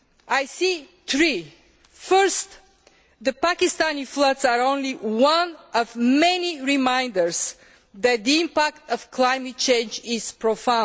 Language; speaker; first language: English; non-native, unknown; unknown